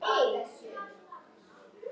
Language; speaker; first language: Icelandic; non-native, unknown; Polish